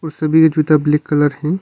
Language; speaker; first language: Hindi; non-native, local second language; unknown